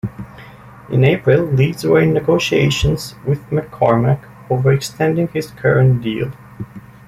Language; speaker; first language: English; native; English